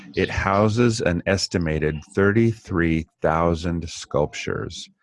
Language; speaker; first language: English; native; English